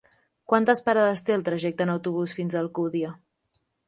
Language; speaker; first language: Catalan; native; Catalan